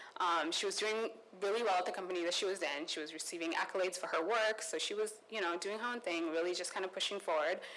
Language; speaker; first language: English; non-native, local second language; Kikuyu